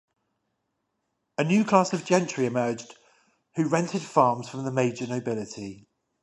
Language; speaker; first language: English; native; English